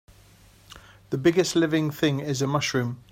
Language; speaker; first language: English; native; English